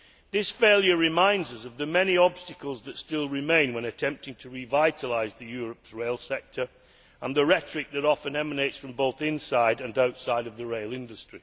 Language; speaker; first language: English; native; English